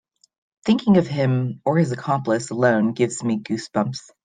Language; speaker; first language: English; native; English